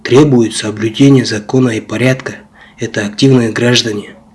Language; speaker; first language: Russian; non-native, local second language; Kazakh